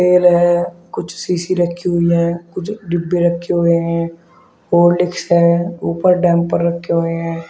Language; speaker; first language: Hindi; native; Hindi